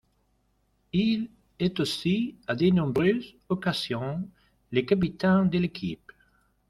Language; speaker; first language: French; non-native, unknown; Spanish